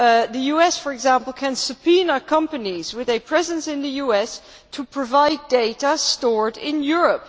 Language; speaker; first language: English; non-native, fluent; Dutch